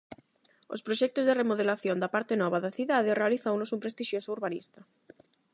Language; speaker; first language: Galician; non-native, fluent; Spanish